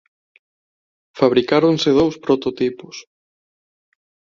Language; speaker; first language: Galician; non-native, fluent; Spanish